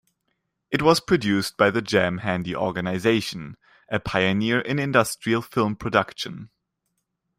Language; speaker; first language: English; non-native, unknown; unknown